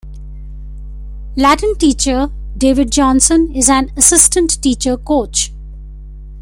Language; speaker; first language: English; non-native, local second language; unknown